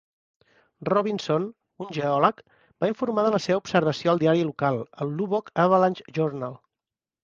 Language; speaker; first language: Catalan; native; Catalan